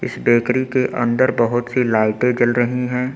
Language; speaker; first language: Hindi; native; Hindi